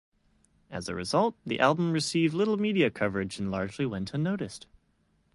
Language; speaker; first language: English; native; English